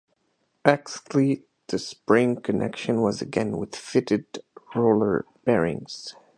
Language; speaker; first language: English; native; English